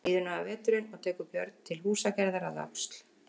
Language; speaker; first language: Icelandic; native; Icelandic